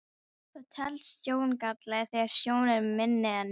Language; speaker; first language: Icelandic; non-native, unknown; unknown